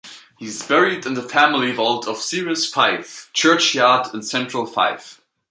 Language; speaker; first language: English; native; English